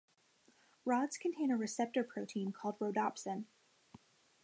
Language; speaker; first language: English; native; English